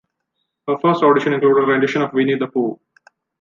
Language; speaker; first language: English; non-native, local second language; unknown